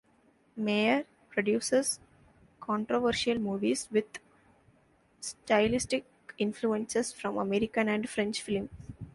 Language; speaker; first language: English; non-native, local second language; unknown